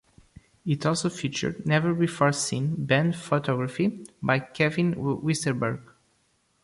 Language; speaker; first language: English; non-native, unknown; Portuguese